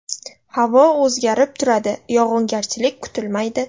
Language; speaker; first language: Uzbek; non-native, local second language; Russian